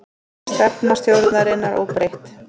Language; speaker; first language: Icelandic; native; Icelandic